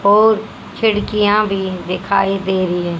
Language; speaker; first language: Hindi; native; Hindi